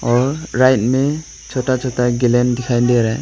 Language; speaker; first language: Hindi; non-native, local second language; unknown